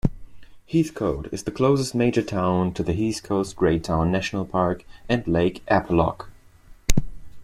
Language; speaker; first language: English; non-native, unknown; Spanish